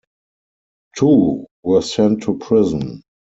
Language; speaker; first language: English; non-native, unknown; German